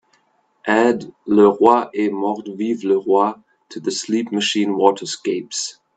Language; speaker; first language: English; non-native, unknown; German